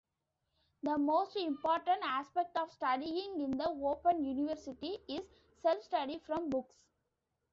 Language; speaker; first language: English; non-native, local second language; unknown